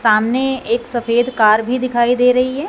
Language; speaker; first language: Hindi; non-native, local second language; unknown